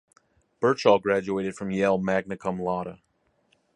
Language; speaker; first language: English; native; English